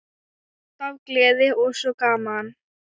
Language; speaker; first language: Icelandic; non-native, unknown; Thai